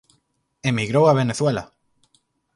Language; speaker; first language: Galician; native; Galician